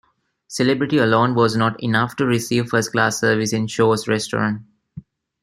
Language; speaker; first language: English; non-native, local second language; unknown